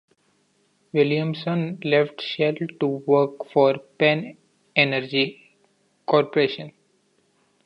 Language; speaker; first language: English; non-native, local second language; Marathi